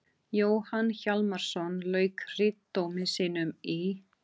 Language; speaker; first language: Icelandic; non-native, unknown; Portuguese